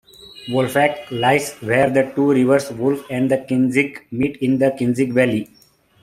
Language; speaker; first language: English; non-native, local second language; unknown